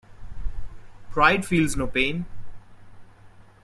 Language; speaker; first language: English; non-native, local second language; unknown